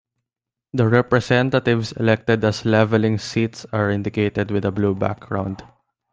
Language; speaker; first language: English; non-native, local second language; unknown